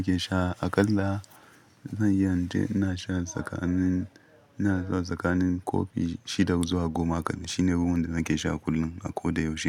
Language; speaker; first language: Hausa; non-native, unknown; Yoruba